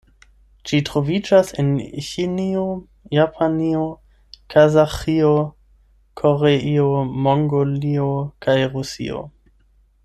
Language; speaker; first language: Esperanto; non-native, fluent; German